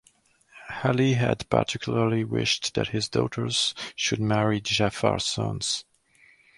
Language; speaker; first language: English; non-native, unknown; French